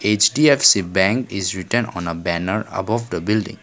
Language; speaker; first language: English; non-native, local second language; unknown